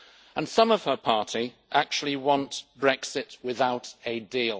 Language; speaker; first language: English; native; English